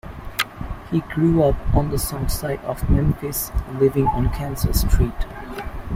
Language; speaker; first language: English; native; English